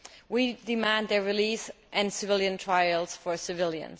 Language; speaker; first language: English; non-native, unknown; German